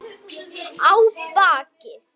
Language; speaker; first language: Icelandic; native; Icelandic